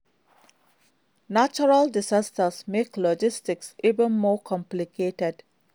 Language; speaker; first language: English; non-native, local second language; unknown